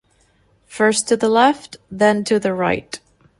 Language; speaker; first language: English; non-native, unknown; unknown